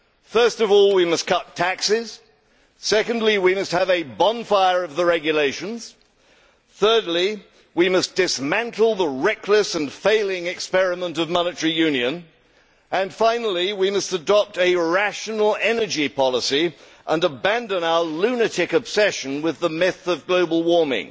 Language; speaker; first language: English; native; English